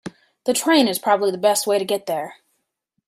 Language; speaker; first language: English; native; English